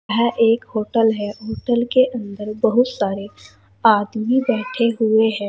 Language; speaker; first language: Hindi; native; Hindi